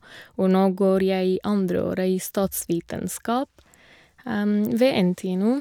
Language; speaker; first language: Norwegian; non-native, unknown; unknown